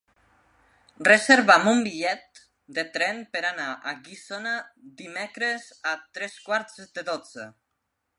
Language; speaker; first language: Catalan; non-native, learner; Spanish